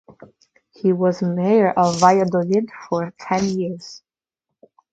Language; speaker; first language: English; non-native, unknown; Russian